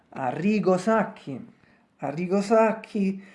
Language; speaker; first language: English; non-native, learner; Italian